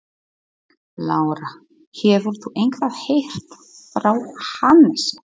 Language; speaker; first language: Icelandic; non-native, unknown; Polish